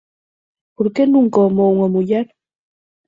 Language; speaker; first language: Galician; native; Galician